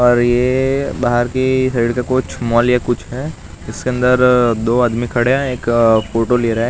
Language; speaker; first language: Hindi; non-native, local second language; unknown